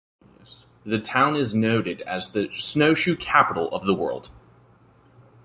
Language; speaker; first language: English; native; English